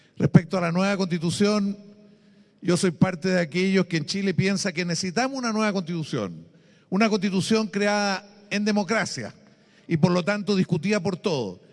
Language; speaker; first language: Spanish; native; Spanish